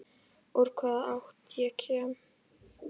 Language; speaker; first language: Icelandic; native; Icelandic